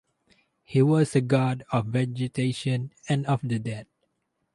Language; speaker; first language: English; non-native, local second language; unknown